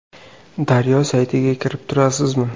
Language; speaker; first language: Uzbek; native; Uzbek